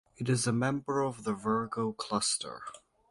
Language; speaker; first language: English; native; English